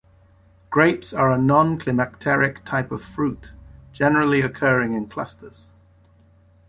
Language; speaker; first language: English; native; English